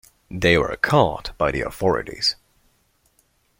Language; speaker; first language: English; non-native, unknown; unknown